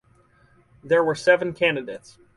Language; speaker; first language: English; native; English